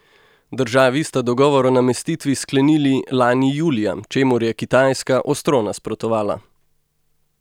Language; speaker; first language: Slovenian; native; Slovenian